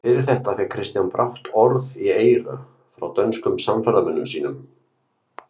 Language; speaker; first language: Icelandic; native; Icelandic